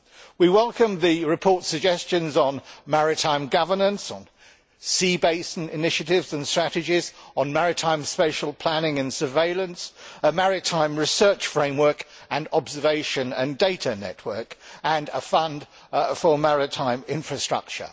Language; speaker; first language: English; native; English